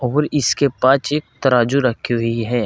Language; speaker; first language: Hindi; native; Hindi